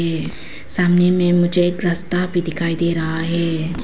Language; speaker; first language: Hindi; non-native, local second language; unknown